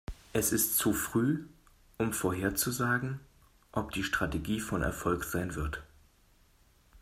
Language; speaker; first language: German; native; German